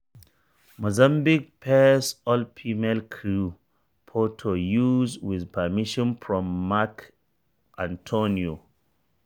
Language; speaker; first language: English; non-native, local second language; Hausa